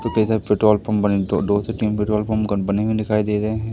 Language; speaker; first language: Hindi; native; Hindi